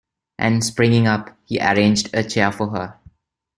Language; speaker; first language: English; non-native, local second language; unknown